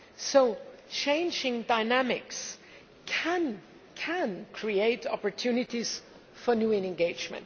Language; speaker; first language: English; non-native, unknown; German